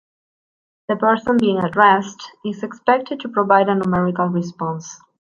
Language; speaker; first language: English; non-native, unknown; Spanish